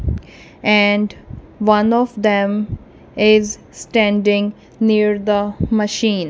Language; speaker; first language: English; non-native, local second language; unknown